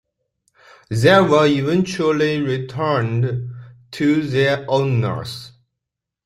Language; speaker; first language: English; non-native, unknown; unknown